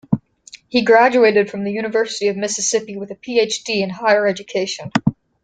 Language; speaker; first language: English; native; English